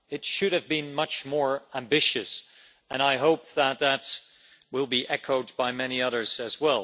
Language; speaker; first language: English; non-native, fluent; Dutch